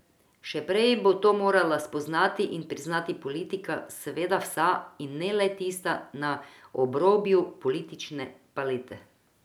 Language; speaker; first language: Slovenian; non-native, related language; Croatian